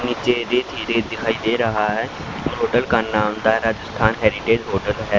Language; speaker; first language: Hindi; native; Hindi